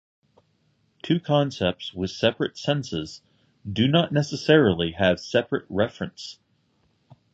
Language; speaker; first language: English; native; English